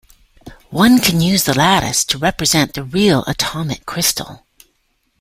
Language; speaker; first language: English; native; English